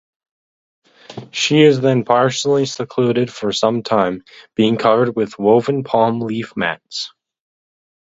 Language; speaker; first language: English; native; English